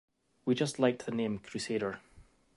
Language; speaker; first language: English; native; English